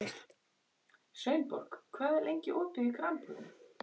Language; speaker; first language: Icelandic; native; Icelandic